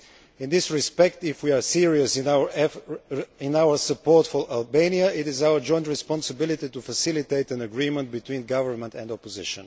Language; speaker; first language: English; non-native, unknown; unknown